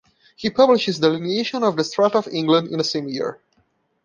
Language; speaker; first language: English; non-native, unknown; Portuguese